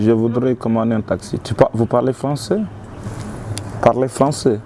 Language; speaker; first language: French; non-native, local second language; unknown